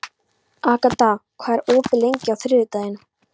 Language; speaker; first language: Icelandic; non-native, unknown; Polish